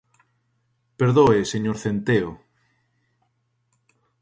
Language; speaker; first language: Galician; native; Galician